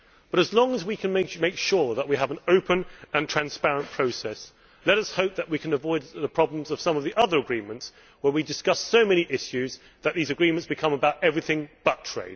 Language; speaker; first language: English; native; English